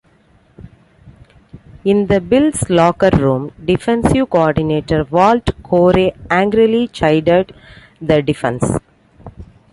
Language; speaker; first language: English; non-native, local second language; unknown